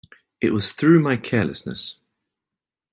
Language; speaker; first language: English; native; English